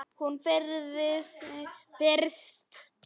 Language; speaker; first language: Icelandic; non-native, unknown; Polish